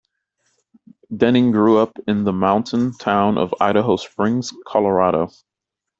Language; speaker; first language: English; native; English